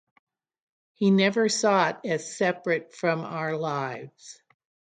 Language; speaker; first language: English; native; English